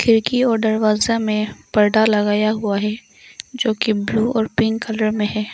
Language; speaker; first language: Hindi; non-native, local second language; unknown